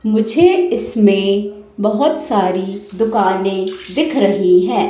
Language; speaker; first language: Hindi; native; Hindi